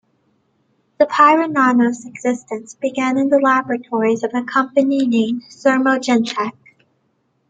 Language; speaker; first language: English; native; English